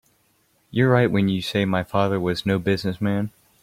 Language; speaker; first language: English; native; English